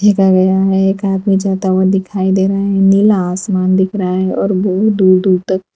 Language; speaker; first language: Hindi; non-native, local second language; Gujarati